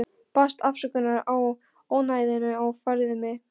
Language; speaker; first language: Icelandic; non-native, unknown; Polish